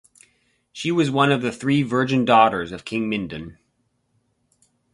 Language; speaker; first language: English; native; English